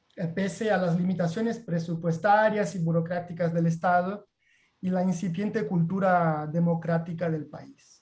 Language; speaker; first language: Spanish; non-native, related language; Portuguese